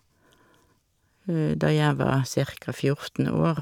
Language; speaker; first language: Norwegian; native; Norwegian